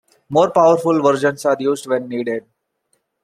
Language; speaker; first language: English; non-native, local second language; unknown